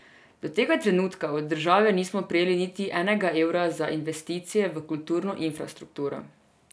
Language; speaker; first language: Slovenian; non-native, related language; Serbian